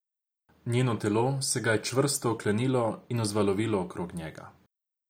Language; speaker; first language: Slovenian; non-native, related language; Croatian